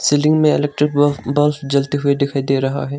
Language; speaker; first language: Hindi; non-native, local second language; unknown